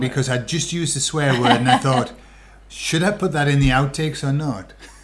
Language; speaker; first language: English; native; English